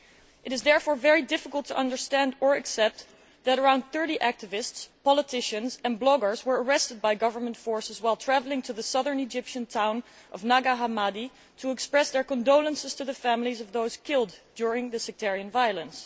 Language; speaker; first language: English; non-native, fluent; Dutch